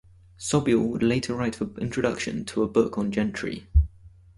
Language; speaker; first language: English; native; English